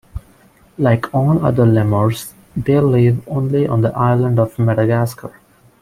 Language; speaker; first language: English; non-native, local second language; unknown